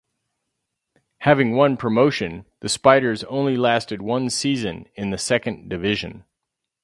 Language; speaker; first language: English; native; English